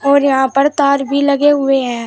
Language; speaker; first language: Hindi; native; Hindi